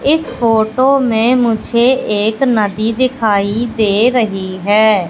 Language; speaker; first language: Hindi; native; Hindi